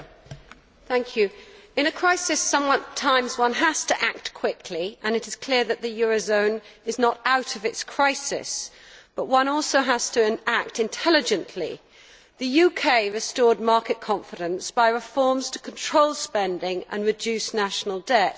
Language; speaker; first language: English; native; English